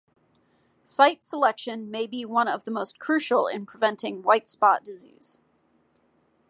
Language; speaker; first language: English; native; English